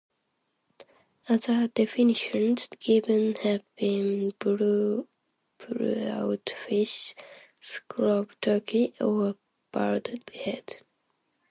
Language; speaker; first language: English; non-native, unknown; Japanese